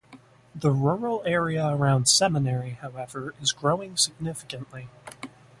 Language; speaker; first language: English; native; English